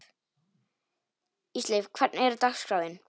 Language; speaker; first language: Icelandic; non-native, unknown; Polish